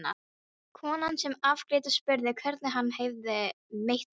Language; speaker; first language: Icelandic; non-native, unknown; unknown